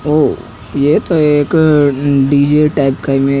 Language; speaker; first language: Hindi; native; Hindi